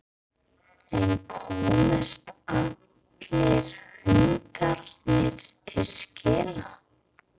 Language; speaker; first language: Icelandic; non-native, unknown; English